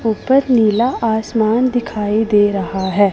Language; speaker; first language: Hindi; non-native, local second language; Punjabi